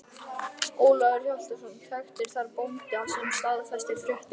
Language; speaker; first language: Icelandic; native; Icelandic